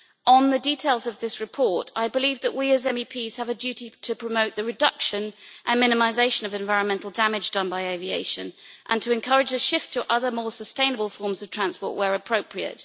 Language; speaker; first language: English; native; English